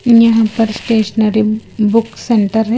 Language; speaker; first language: Hindi; non-native, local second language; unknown